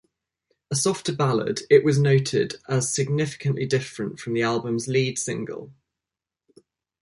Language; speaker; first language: English; native; English